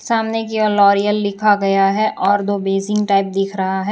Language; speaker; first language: Hindi; non-native, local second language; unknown